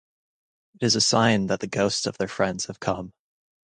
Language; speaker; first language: English; native; English